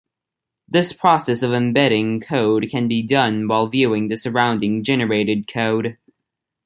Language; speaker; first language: English; native; English